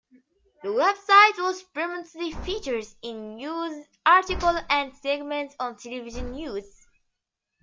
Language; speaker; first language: English; native; English